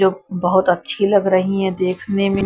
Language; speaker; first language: Hindi; non-native, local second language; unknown